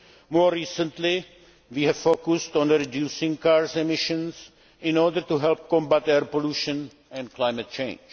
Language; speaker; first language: English; non-native, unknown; Czech